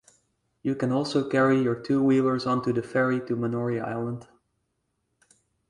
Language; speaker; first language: English; non-native, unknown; Dutch